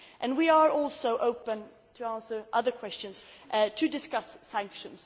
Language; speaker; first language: English; non-native, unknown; Swedish